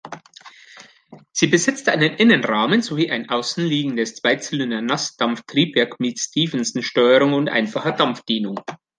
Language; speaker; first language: German; native; German